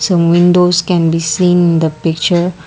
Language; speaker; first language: English; non-native, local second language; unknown